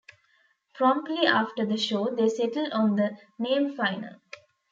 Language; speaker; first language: English; non-native, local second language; Tamil